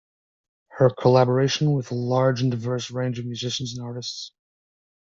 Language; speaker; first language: English; native; English